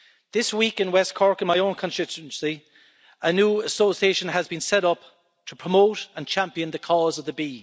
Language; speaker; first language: English; native; English